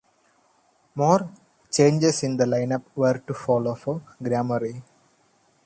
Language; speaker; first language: English; non-native, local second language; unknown